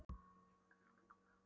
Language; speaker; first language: Icelandic; non-native, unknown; Polish